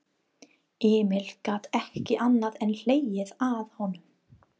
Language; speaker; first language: Icelandic; non-native, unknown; English